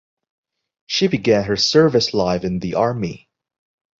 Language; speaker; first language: English; non-native, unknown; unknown